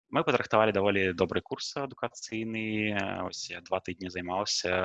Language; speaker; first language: Belarusian; non-native, local second language; Russian